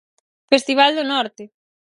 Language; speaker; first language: Galician; native; Galician